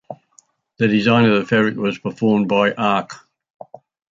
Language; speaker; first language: English; native; English